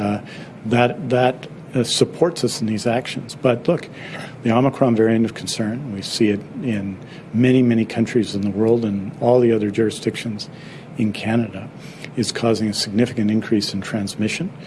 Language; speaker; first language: English; native; English